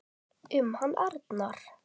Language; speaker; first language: Icelandic; native; Icelandic